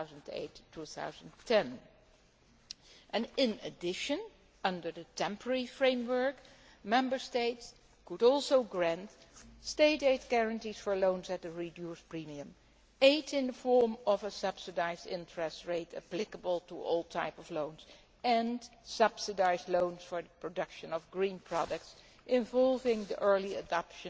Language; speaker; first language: English; non-native, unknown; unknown